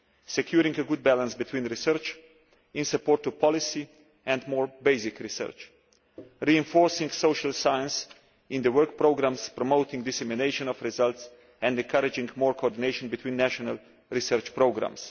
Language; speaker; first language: English; non-native, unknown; Slovenian